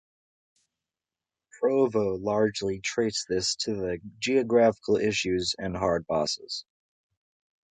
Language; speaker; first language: English; native; English